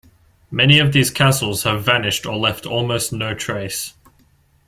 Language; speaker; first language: English; native; English